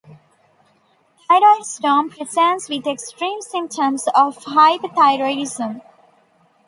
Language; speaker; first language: English; non-native, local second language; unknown